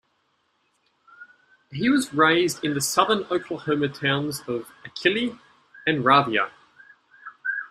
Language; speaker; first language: English; native; English